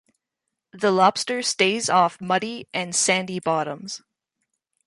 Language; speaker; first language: English; native; English